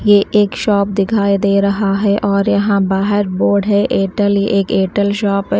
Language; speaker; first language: Hindi; native; Hindi